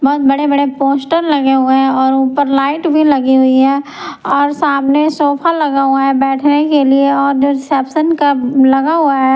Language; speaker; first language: Hindi; non-native, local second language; Punjabi